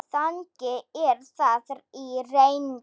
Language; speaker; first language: Icelandic; non-native, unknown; Slovak